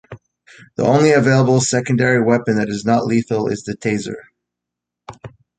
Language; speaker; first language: English; native; English